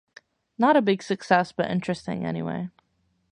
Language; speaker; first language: English; native; English